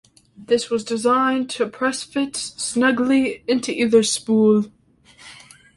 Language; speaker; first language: English; native; English